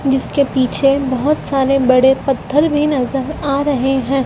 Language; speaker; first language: Hindi; native; Hindi